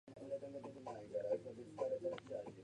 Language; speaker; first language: English; non-native, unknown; Japanese